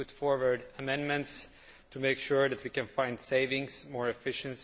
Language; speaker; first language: English; non-native, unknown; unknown